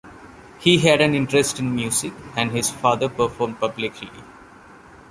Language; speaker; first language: English; non-native, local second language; Malayalam